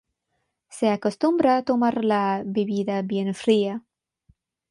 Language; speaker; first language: Spanish; non-native, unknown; Bangla